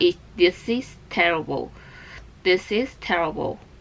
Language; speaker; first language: English; non-native, learner; Korean